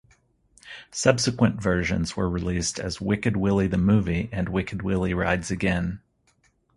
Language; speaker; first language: English; native; English